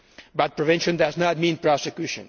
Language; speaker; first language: English; non-native, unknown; Spanish